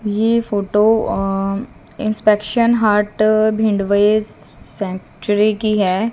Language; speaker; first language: Hindi; native; Hindi